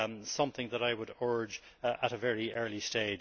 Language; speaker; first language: English; native; English